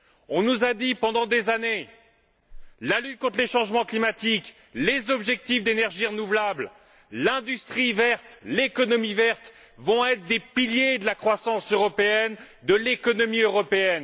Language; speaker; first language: French; native; French